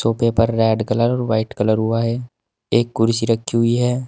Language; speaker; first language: Hindi; native; Hindi